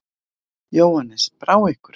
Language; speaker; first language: Icelandic; native; Icelandic